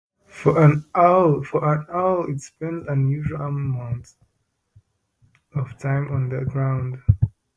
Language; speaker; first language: English; non-native, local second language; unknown